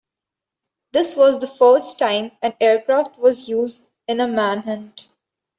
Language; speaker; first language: English; non-native, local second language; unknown